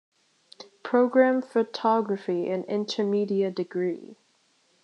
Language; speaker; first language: English; native; English